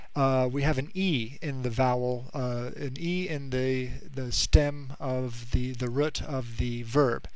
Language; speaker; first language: English; native; English